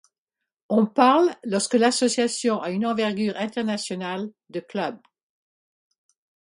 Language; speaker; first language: French; non-native, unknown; English